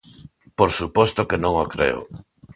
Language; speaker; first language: Galician; non-native, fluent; Spanish